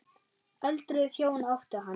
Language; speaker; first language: Icelandic; non-native, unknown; German